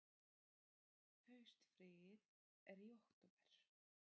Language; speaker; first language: Icelandic; non-native, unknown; Polish